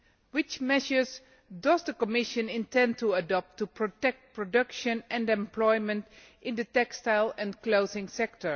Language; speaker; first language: English; non-native, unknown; Dutch